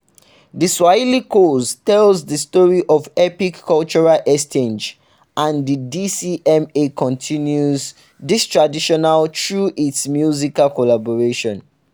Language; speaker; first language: English; non-native, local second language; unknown